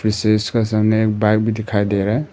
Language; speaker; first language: Hindi; non-native, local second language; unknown